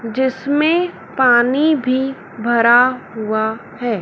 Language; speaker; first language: Hindi; native; Hindi